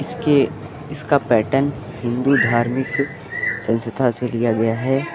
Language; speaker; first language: Hindi; native; Hindi